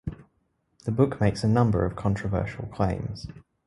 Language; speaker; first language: English; native; English